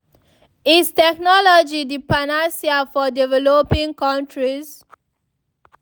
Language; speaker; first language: English; non-native, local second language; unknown